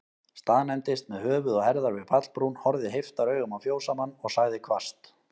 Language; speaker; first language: Icelandic; native; Icelandic